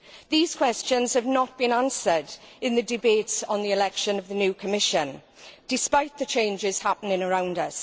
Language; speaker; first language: English; native; English